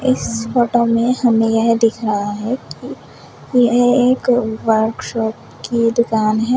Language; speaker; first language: Hindi; native; Hindi